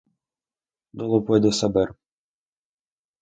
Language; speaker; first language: Spanish; non-native, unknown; Russian